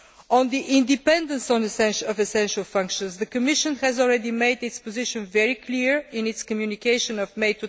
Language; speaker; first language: English; non-native, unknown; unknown